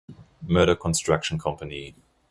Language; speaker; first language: English; non-native, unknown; German